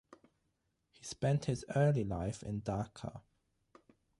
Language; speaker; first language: English; non-native, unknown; German